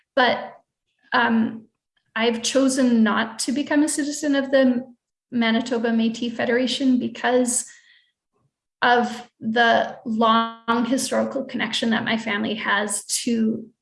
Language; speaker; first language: English; native; English